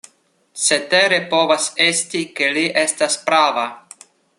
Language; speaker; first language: Esperanto; non-native, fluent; Russian